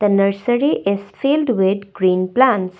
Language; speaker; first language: English; non-native, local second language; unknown